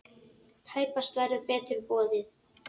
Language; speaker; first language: Icelandic; native; Icelandic